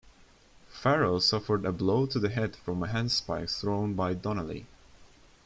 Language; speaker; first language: English; non-native, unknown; Turkish